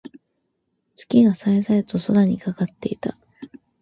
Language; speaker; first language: Japanese; native; Japanese